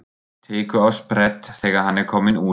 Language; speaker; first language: Icelandic; non-native, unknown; German